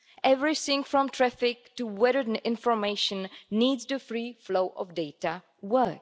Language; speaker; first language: English; non-native, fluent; Czech